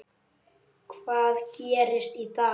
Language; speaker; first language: Icelandic; native; Icelandic